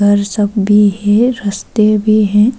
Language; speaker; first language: Hindi; non-native, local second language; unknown